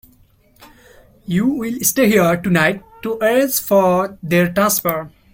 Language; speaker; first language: English; non-native, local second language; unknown